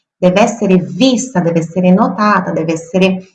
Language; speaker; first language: Italian; non-native, fluent; Portuguese